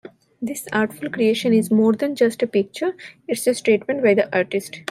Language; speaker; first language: English; non-native, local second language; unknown